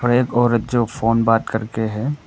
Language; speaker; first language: Hindi; non-native, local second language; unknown